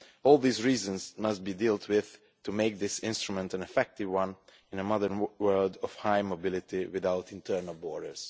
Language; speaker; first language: English; non-native, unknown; Romanian